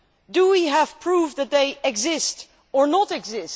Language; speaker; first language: English; non-native, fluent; Dutch